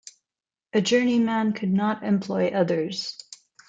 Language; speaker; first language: English; non-native, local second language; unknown